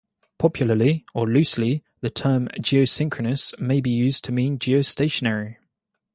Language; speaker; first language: English; native; English